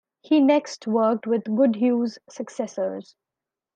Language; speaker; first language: English; non-native, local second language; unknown